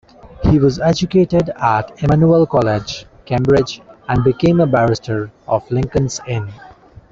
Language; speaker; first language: English; non-native, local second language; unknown